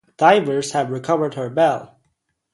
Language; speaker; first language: English; native; English